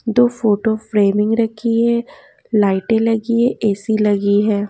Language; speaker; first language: Hindi; native; Hindi